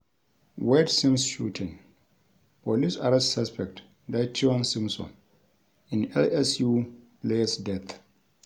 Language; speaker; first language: English; non-native, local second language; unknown